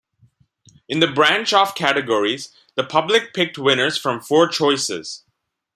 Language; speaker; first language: English; non-native, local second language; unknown